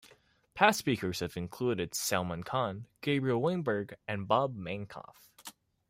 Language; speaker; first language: English; non-native, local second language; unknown